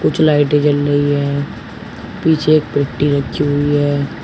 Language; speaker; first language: Hindi; native; Hindi